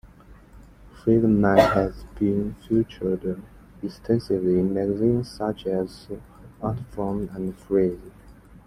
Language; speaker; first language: English; non-native, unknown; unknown